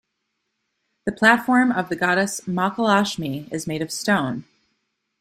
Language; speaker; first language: English; native; English